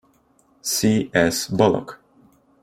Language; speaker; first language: English; non-native, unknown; Turkish